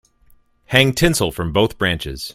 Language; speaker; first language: English; native; English